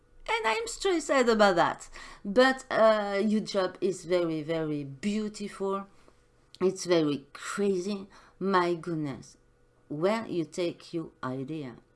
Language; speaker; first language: English; non-native, learner; French